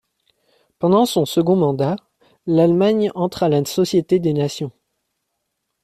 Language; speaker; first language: French; native; French